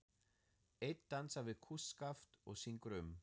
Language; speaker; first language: Icelandic; non-native, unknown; German